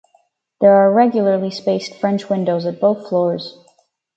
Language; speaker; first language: English; native; English